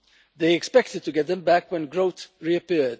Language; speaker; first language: English; non-native, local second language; Maltese